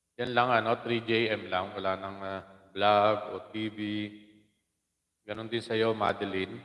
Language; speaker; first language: Filipino; non-native, local second language; Waray